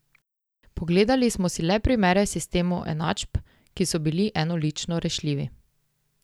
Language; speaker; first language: Slovenian; native; Slovenian